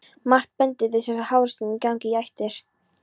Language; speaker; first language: Icelandic; non-native, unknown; Polish